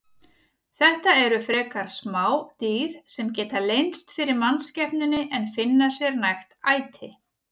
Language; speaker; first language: Icelandic; native; Icelandic